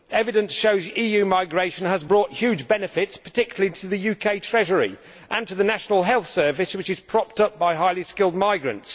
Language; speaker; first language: English; native; English